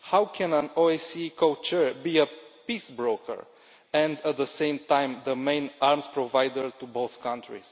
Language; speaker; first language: English; non-native, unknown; Romanian